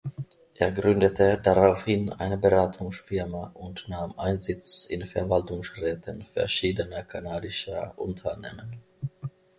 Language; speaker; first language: German; non-native, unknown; Finnish